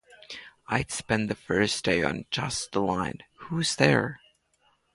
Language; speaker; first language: English; non-native, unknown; Latvian